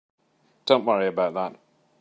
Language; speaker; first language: English; native; English